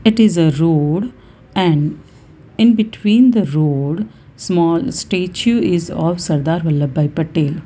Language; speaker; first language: English; non-native, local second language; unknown